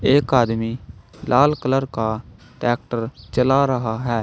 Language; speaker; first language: Hindi; native; Hindi